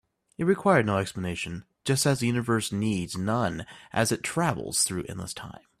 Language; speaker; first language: English; native; English